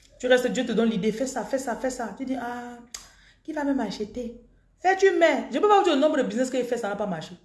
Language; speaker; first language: French; non-native, local second language; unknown